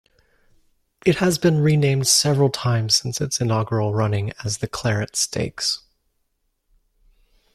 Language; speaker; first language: English; native; English